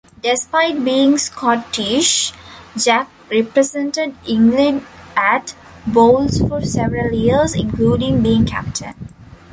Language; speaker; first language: English; non-native, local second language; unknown